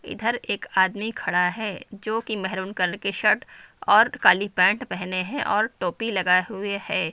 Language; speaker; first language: Hindi; native; Hindi